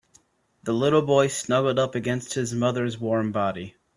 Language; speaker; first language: English; native; English